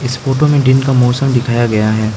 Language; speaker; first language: Hindi; non-native, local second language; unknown